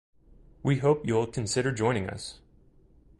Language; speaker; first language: English; native; English